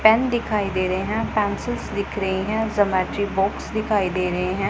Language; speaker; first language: Hindi; non-native, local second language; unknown